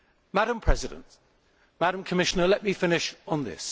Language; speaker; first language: English; native; English